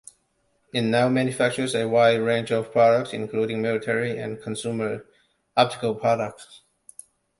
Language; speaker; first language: English; non-native, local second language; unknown